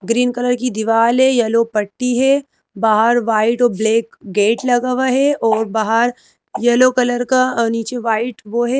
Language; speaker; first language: Hindi; native; Hindi